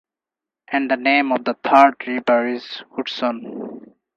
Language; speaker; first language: English; non-native, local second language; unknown